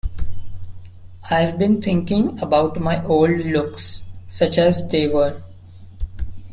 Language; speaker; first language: English; non-native, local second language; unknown